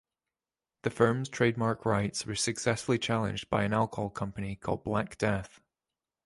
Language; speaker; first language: English; native; English